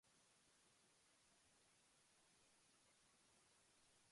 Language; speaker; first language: English; non-native, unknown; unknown